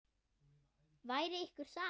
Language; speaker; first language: Icelandic; non-native, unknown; German